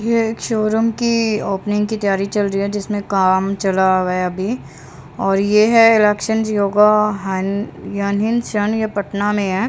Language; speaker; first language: Hindi; native; Hindi